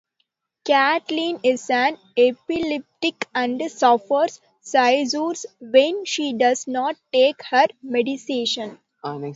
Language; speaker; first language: English; non-native, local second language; Tamil